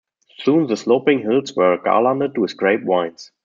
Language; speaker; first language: English; non-native, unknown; German